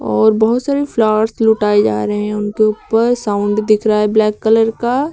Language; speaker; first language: Hindi; native; Hindi